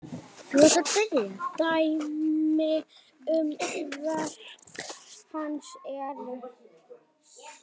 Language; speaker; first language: Icelandic; native; Icelandic